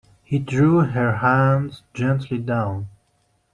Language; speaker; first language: English; non-native, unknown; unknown